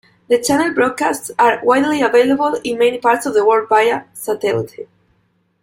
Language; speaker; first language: English; non-native, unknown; Spanish